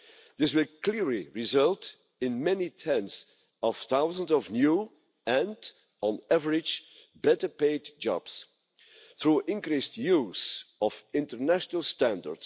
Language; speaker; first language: English; non-native, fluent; Dutch